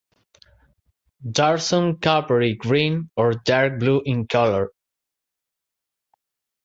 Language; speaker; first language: English; non-native, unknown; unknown